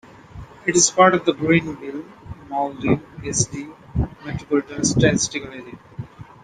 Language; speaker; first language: English; non-native, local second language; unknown